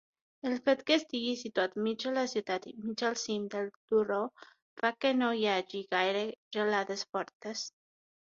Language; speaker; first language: Catalan; non-native, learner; Spanish